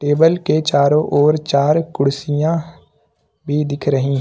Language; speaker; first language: Hindi; native; Hindi